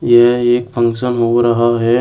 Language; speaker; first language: Hindi; native; Hindi